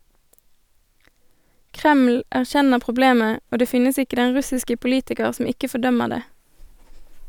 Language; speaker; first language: Norwegian; native; Norwegian